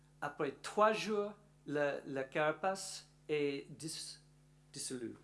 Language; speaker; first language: French; non-native, learner; English